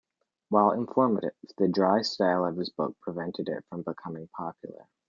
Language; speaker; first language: English; native; English